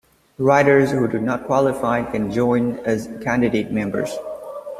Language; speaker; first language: English; native; English